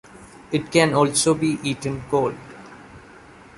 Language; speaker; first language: English; non-native, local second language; Malayalam